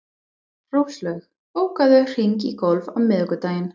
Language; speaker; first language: Icelandic; non-native, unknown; English